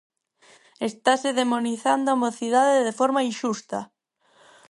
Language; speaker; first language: Galician; non-native, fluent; Spanish